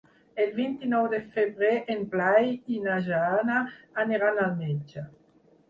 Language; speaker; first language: Catalan; non-native, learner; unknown